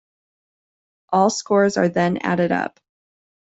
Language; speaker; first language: English; native; English